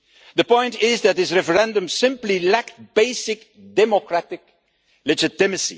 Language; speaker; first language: English; non-native, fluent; Dutch